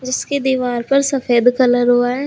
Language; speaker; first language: Hindi; native; Hindi